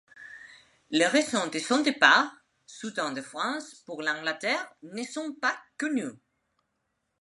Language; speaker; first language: French; non-native, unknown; Spanish